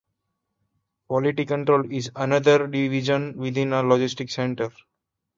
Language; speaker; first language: English; non-native, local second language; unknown